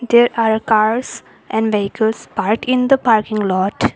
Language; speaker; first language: English; non-native, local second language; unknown